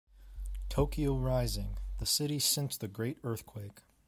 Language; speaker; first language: English; native; English